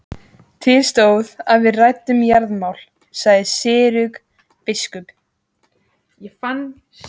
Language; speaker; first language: Icelandic; native; Icelandic